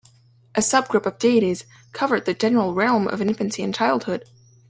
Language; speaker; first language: English; non-native, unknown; French